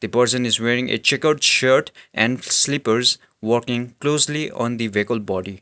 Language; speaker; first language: English; non-native, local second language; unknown